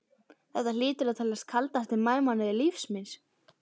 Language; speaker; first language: Icelandic; native; Icelandic